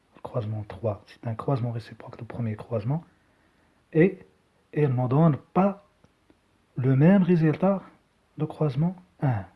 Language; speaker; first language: French; non-native, local second language; Arabic